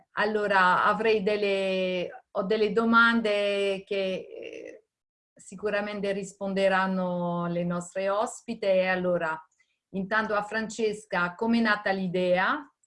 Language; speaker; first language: Italian; native; Italian